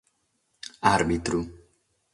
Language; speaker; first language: Sardinian; non-native, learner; Catalan